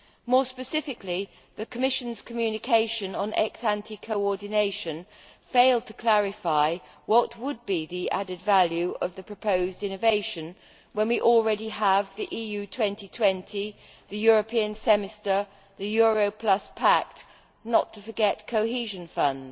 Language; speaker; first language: English; native; English